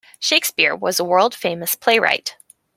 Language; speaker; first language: English; native; English